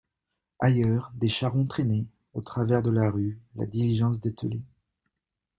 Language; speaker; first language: French; native; French